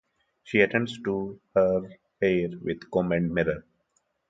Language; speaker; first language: English; non-native, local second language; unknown